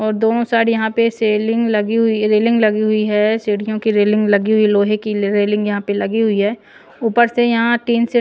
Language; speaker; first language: Hindi; non-native, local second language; Punjabi